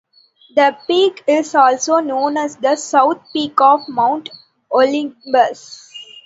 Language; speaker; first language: English; non-native, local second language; Tamil